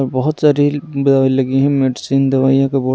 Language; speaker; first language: Hindi; native; Hindi